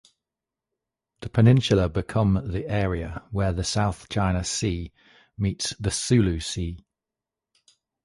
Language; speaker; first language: English; native; English